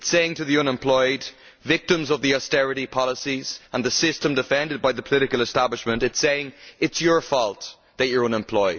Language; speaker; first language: English; native; English